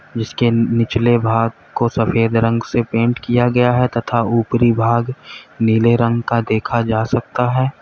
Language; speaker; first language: Hindi; native; Hindi